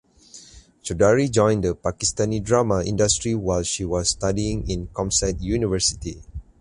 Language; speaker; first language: English; non-native, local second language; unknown